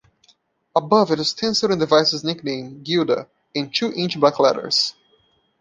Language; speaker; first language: English; non-native, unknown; Portuguese